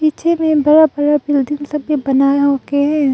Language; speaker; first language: Hindi; non-native, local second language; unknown